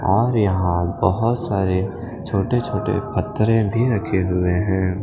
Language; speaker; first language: Hindi; non-native, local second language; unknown